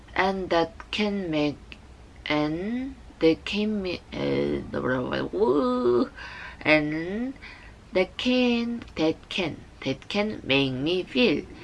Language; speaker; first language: English; non-native, learner; Korean